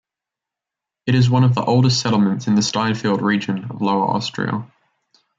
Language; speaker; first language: English; native; English